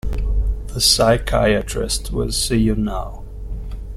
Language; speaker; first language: English; non-native, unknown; Italian